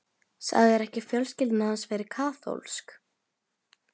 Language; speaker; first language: Icelandic; non-native, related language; Norwegian